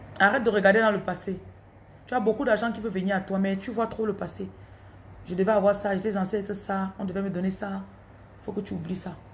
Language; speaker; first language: French; non-native, local second language; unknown